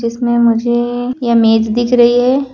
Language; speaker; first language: Hindi; native; Hindi